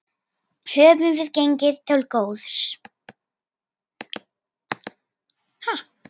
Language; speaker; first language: Icelandic; native; Icelandic